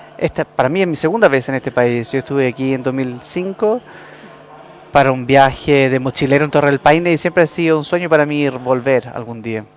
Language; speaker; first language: Spanish; non-native, learner; English